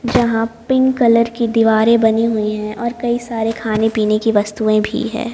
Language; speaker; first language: Hindi; native; Hindi